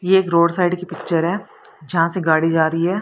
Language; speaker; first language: Hindi; native; Hindi